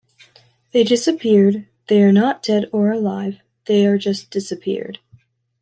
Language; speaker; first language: English; native; English